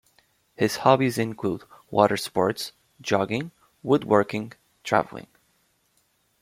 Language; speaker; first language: English; native; English